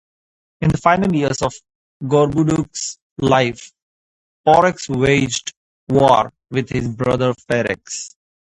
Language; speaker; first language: English; non-native, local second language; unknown